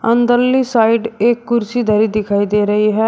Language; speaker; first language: Hindi; native; Hindi